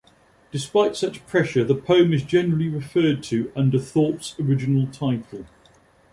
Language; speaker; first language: English; native; English